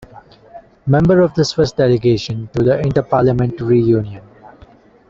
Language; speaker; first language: English; non-native, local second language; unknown